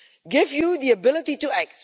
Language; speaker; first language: English; non-native, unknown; Dutch